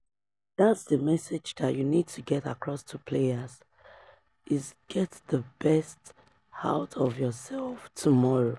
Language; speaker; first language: English; non-native, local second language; Yoruba